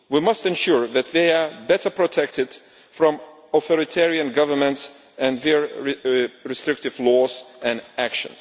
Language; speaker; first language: English; non-native, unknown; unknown